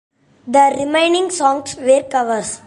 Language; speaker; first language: English; non-native, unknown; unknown